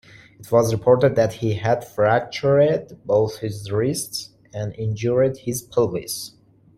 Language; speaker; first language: English; non-native, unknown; Persian